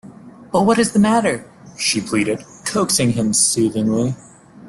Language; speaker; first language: English; native; English